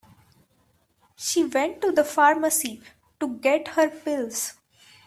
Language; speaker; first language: English; non-native, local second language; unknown